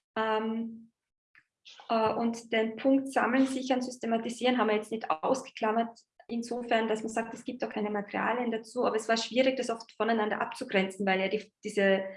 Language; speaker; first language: German; native; German